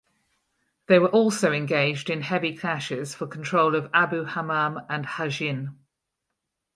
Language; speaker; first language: English; native; English